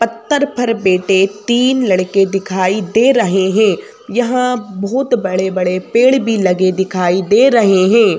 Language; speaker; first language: Hindi; native; Hindi